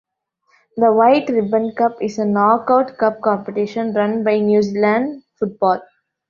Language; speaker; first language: English; non-native, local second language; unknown